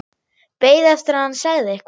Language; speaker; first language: Icelandic; non-native, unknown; German